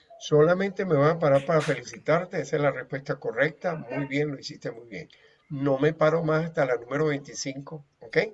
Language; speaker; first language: Spanish; native; Spanish